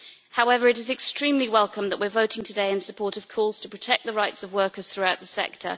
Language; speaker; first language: English; native; English